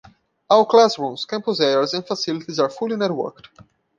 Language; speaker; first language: English; non-native, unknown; Portuguese